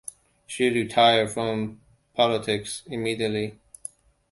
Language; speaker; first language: English; non-native, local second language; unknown